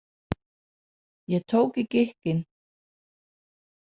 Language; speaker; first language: Icelandic; non-native, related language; Danish